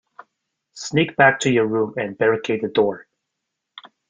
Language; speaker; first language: English; native; English